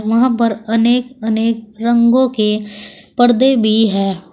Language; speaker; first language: Hindi; native; Hindi